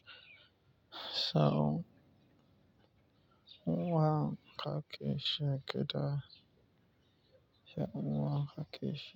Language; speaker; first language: Hausa; non-native, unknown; Yoruba